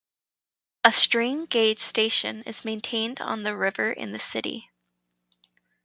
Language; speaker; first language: English; native; English